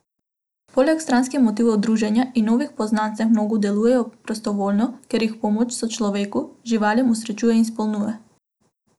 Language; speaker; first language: Slovenian; non-native, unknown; Macedonian